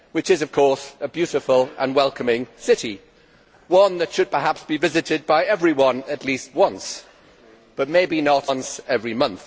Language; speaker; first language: English; native; English